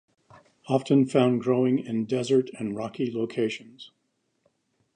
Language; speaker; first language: English; native; English